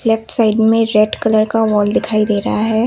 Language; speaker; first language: Hindi; non-native, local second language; Assamese